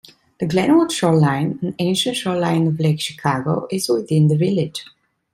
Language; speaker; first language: English; non-native, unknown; Italian